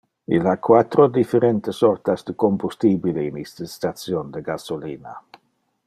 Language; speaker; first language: Interlingua; non-native, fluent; Dutch